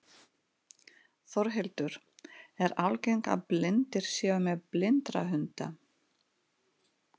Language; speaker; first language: Icelandic; non-native, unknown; Russian